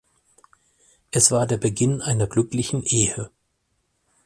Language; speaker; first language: German; native; German